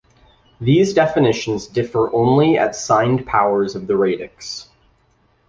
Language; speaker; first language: English; native; English